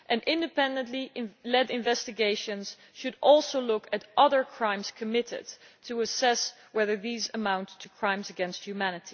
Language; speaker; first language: English; non-native, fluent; Dutch